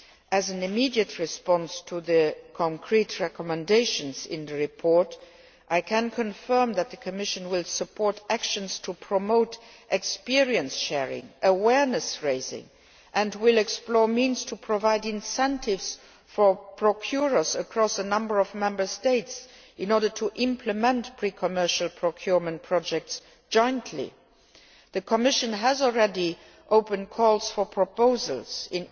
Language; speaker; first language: English; non-native, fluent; Luxembourgish